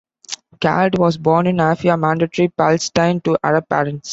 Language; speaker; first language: English; non-native, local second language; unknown